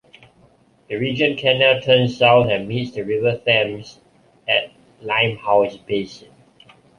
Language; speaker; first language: English; non-native, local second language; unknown